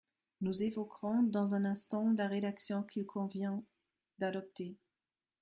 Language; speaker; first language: French; non-native, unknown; German